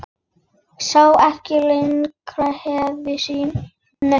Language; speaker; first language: Icelandic; native; Icelandic